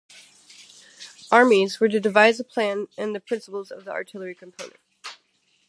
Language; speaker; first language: English; native; English